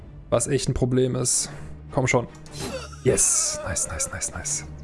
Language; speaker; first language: German; native; German